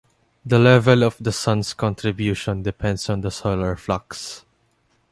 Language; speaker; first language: English; non-native, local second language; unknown